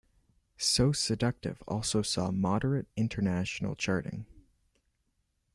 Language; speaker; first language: English; native; English